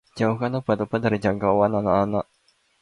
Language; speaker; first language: Indonesian; native; Indonesian